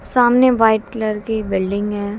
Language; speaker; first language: Hindi; native; Hindi